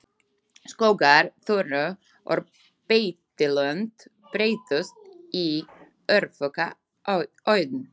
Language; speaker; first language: Icelandic; non-native, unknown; Slovak